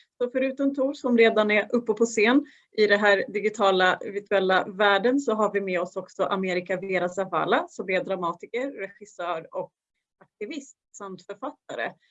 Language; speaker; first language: Swedish; non-native, fluent; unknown